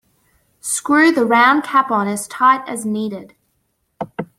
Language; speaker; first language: English; native; English